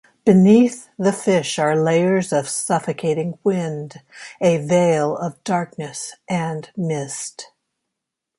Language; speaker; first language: English; native; English